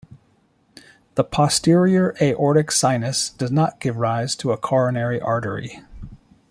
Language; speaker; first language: English; native; English